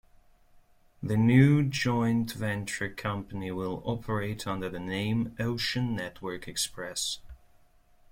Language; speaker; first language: English; non-native, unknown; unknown